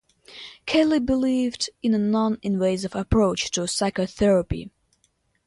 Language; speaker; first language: English; non-native, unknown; Russian